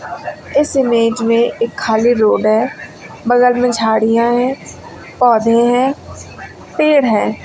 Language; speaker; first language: Hindi; native; Hindi